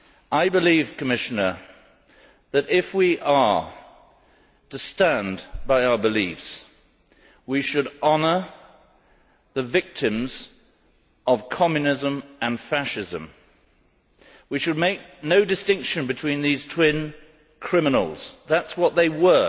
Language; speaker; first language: English; native; English